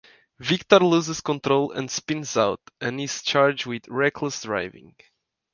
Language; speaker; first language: English; non-native, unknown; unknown